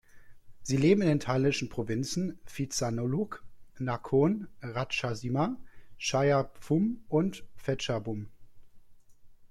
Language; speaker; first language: German; native; German